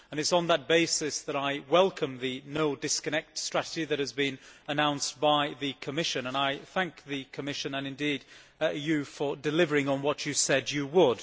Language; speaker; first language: English; native; English